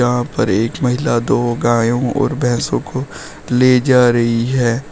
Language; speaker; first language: Hindi; native; Hindi